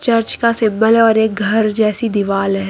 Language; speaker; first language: Hindi; native; Hindi